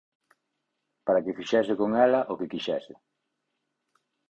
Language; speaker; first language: Galician; native; Galician